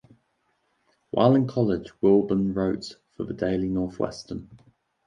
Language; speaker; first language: English; native; English